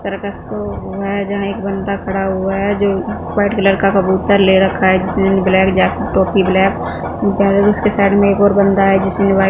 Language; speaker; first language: Hindi; non-native, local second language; Punjabi